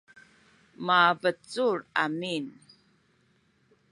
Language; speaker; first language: Sakizaya; native; Sakizaya